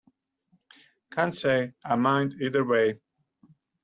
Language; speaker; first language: English; native; English